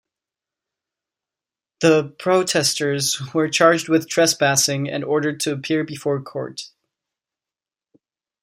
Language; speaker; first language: English; non-native, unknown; Czech